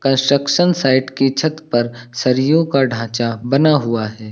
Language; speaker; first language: Hindi; native; Hindi